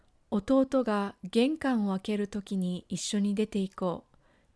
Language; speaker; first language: Japanese; native; Japanese